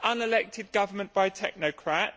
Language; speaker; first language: English; native; English